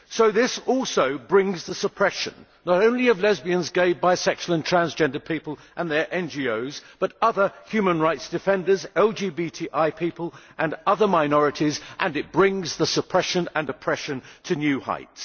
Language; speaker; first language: English; native; English